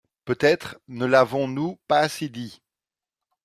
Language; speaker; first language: French; non-native, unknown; Dutch